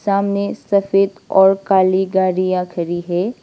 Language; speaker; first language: Hindi; non-native, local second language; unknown